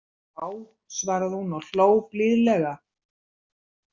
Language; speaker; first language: Icelandic; native; Icelandic